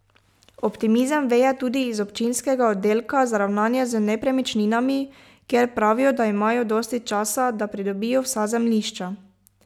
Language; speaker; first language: Slovenian; native; Slovenian